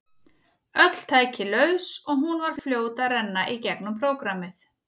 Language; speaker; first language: Icelandic; native; Icelandic